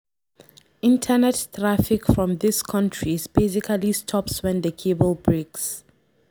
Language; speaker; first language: English; non-native, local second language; Hausa